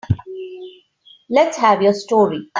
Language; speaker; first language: English; non-native, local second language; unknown